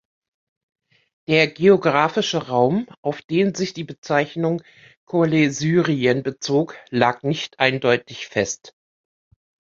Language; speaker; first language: German; native; German